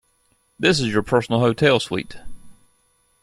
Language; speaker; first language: English; native; English